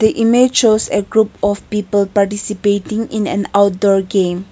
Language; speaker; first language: English; non-native, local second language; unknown